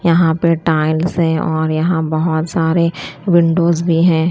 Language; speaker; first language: Hindi; non-native, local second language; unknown